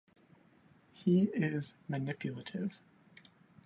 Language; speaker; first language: English; native; English